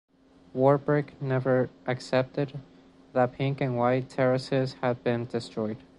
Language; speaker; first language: English; non-native, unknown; Spanish